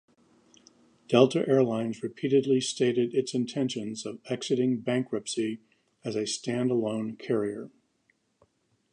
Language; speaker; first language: English; native; English